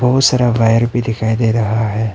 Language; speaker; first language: Hindi; non-native, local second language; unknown